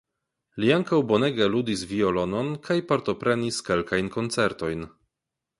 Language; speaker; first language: Esperanto; non-native, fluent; Polish